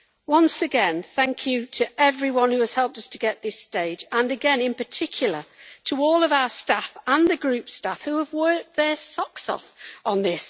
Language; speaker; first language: English; native; English